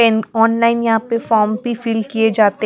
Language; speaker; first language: Hindi; non-native, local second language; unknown